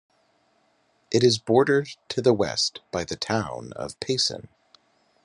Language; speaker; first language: English; native; English